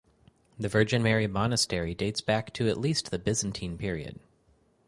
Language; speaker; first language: English; native; English